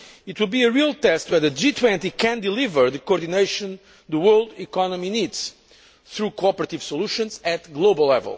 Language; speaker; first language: English; non-native, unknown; Portuguese